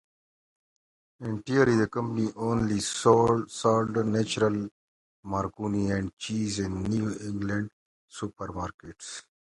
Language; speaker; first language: English; native; English